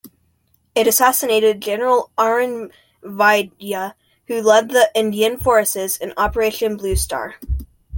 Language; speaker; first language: English; native; English